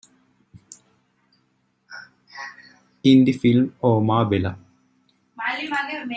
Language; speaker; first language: English; native; English